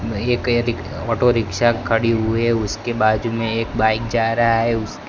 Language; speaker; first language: Hindi; non-native, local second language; Gujarati